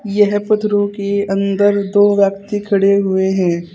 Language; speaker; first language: Hindi; native; Hindi